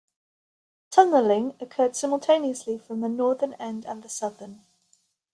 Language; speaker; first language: English; native; English